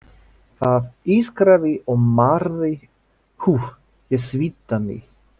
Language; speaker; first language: Icelandic; non-native, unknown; French